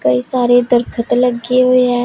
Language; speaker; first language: Hindi; non-native, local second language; Punjabi